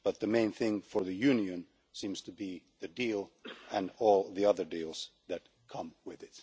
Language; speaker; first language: English; non-native, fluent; Finnish